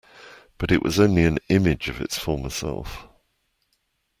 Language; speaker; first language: English; native; English